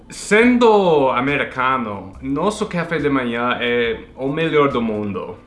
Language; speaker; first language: Portuguese; non-native, fluent; English